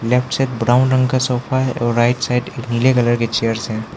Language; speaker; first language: Hindi; non-native, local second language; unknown